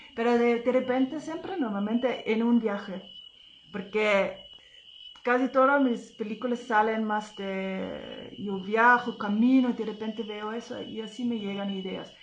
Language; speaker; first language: Spanish; non-native, fluent; German